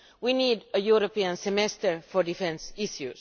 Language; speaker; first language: English; non-native, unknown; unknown